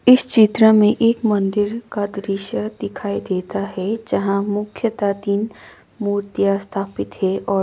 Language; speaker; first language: Hindi; non-native, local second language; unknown